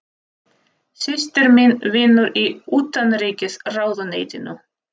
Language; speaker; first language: Icelandic; non-native, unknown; Russian